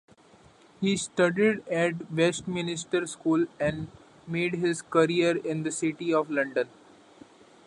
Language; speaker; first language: English; non-native, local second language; Marathi